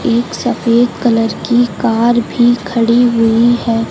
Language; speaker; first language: Hindi; native; Hindi